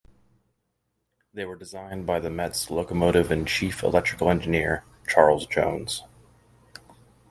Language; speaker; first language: English; native; English